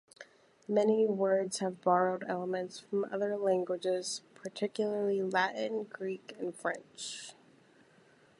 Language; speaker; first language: English; native; English